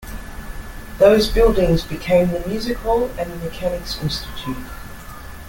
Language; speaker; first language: English; native; English